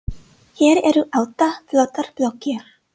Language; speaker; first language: Icelandic; non-native, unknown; English